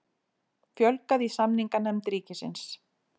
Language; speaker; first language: Icelandic; native; Icelandic